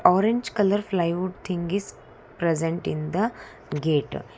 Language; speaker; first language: English; non-native, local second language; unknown